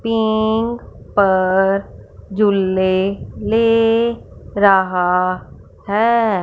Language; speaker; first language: Hindi; non-native, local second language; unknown